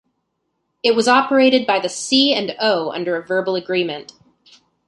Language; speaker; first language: English; native; English